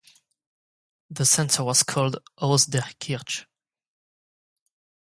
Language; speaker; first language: English; non-native, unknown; French